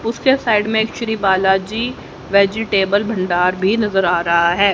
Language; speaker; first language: Hindi; native; Hindi